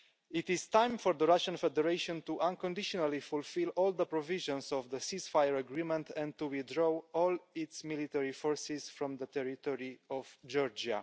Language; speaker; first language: English; non-native, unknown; Romanian